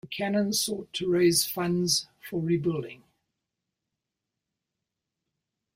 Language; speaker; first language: English; native; English